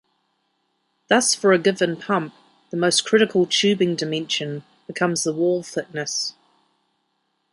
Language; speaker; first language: English; native; English